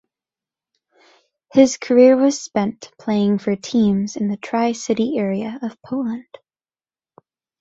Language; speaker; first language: English; native; English